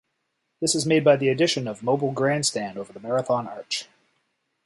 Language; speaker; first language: English; native; English